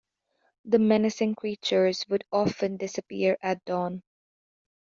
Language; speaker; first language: English; native; English